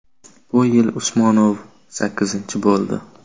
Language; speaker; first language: Uzbek; native; Uzbek